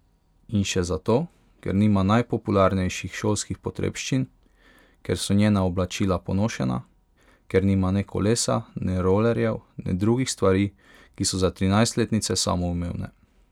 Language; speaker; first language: Slovenian; non-native, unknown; Hungarian